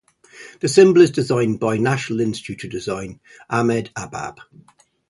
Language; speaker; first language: English; native; English